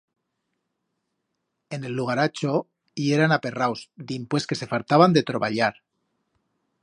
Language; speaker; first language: Aragonese; native; Aragonese